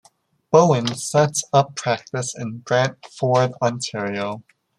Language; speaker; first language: English; native; English